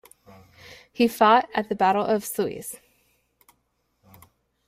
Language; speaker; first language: English; native; English